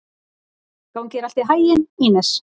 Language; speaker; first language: Icelandic; native; Icelandic